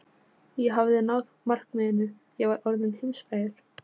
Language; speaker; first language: Icelandic; non-native, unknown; Polish